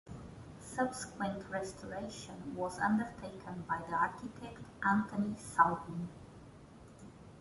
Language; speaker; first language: English; non-native, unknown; Portuguese